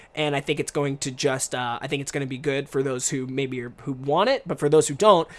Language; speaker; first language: English; native; English